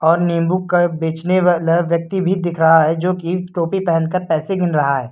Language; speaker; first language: Hindi; native; Hindi